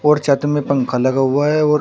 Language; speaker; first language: Hindi; native; Hindi